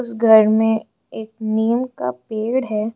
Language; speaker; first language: Hindi; non-native, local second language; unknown